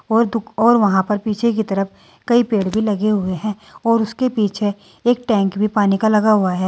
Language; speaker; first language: Hindi; native; Hindi